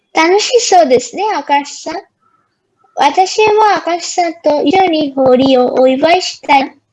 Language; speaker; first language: Japanese; non-native, learner; Bangla